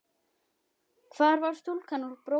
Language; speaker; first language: Icelandic; native; Icelandic